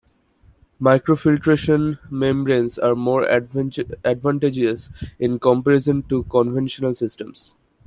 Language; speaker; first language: English; non-native, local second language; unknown